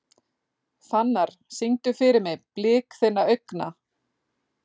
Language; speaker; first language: Icelandic; native; Icelandic